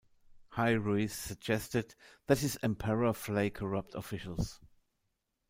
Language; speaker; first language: English; non-native, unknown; German